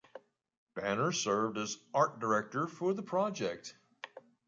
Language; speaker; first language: English; native; English